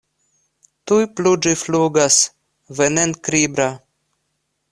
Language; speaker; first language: Esperanto; non-native, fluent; Russian